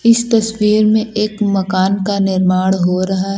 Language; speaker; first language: Hindi; native; Hindi